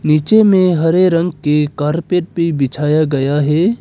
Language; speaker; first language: Hindi; non-native, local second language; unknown